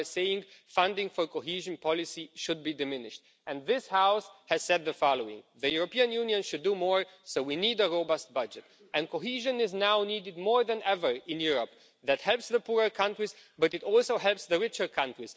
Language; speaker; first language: English; non-native, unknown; Romanian